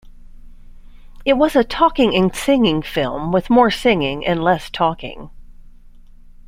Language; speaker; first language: English; native; English